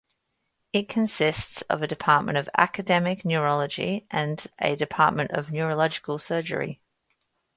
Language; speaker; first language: English; native; English